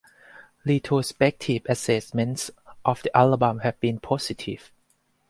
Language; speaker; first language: English; non-native, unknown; Thai